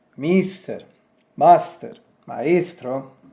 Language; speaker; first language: English; non-native, learner; Italian